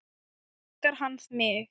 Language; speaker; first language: Icelandic; non-native, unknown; Thai